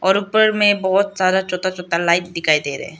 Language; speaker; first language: Hindi; non-native, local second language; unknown